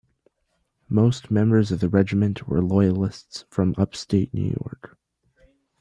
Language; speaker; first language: English; native; English